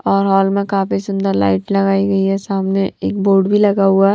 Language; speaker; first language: Hindi; non-native, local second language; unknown